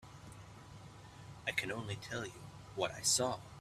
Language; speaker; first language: English; native; English